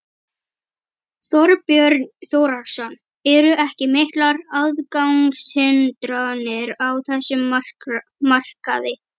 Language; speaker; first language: Icelandic; native; Icelandic